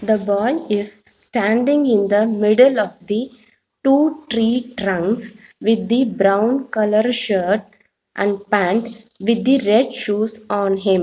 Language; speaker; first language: English; non-native, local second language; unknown